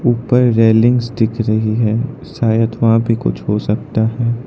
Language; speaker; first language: Hindi; non-native, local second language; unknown